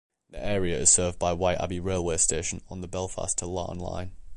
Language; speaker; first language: English; native; English